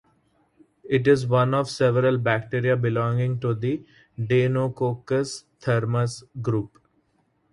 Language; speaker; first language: English; non-native, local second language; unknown